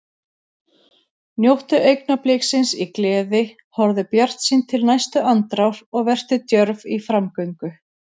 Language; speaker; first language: Icelandic; native; Icelandic